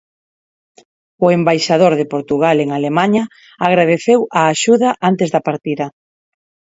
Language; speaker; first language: Galician; non-native, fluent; Spanish